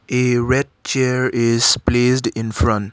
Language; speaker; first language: English; non-native, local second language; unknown